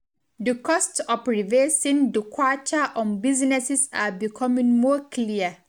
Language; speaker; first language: English; non-native, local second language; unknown